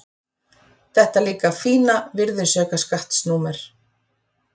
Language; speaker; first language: Icelandic; native; Icelandic